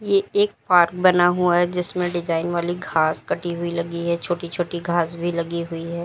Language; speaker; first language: Hindi; native; Hindi